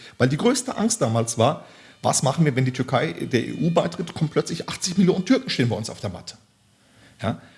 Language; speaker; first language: German; early bilingual, other home language; Turkish